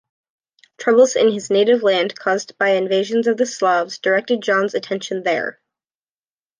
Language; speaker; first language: English; native; English